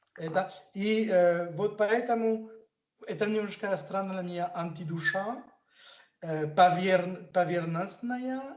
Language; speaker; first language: Russian; non-native, fluent; French